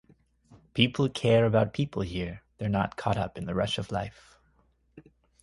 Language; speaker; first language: English; native; English